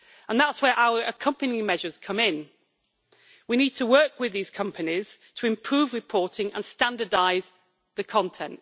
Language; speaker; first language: English; native; English